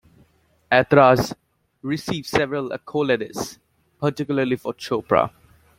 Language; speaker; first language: English; native; English